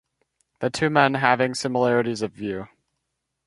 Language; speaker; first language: English; native; English